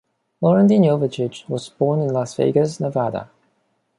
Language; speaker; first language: English; non-native, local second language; Cantonese